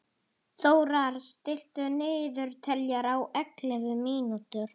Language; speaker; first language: Icelandic; non-native, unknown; Italian